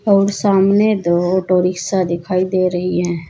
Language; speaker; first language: Hindi; native; Hindi